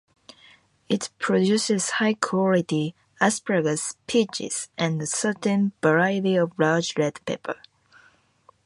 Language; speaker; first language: English; non-native, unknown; Japanese